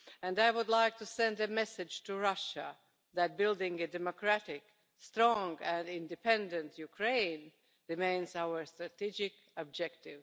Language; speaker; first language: English; non-native, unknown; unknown